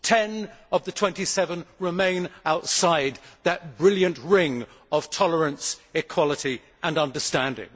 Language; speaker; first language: English; native; English